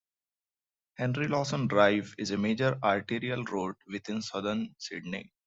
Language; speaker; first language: English; non-native, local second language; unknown